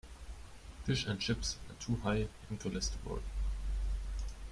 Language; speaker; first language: English; non-native, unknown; German